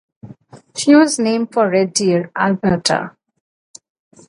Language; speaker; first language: English; non-native, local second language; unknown